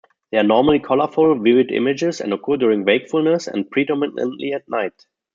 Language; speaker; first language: English; non-native, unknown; German